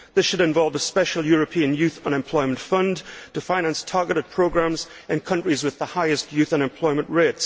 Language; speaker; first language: English; native; English